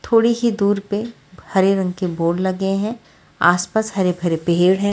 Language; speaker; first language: Hindi; non-native, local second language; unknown